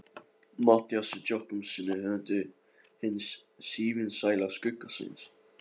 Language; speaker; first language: Icelandic; non-native, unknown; Polish